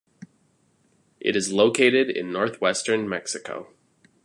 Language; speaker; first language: English; native; English